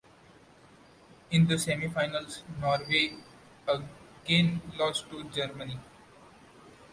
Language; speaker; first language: English; non-native, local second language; Marathi